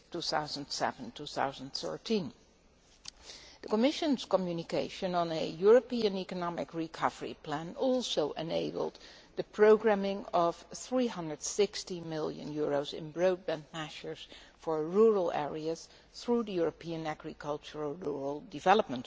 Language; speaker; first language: English; non-native, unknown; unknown